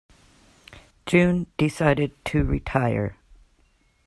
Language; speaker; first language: English; native; English